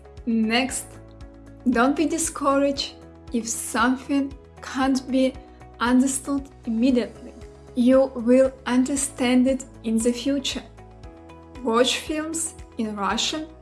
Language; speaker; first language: English; non-native, fluent; Russian